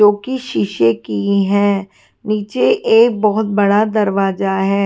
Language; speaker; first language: Hindi; native; Hindi